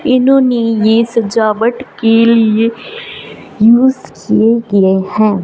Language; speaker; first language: Hindi; non-native, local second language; Punjabi